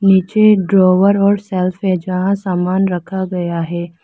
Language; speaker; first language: Hindi; non-native, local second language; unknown